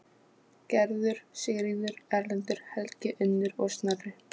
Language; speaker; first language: Icelandic; non-native, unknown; Polish